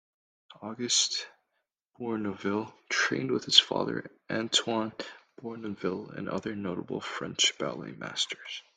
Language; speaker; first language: English; native; English